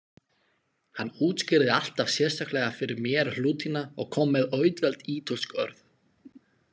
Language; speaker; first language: Icelandic; non-native, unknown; Slovak